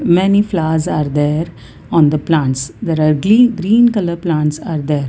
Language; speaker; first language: English; non-native, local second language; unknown